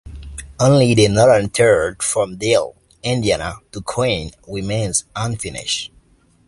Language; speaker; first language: English; native; English